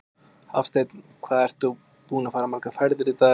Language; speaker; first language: Icelandic; native; Icelandic